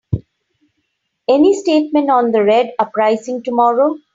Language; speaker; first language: English; non-native, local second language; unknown